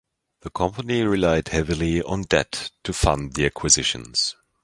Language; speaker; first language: English; non-native, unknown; German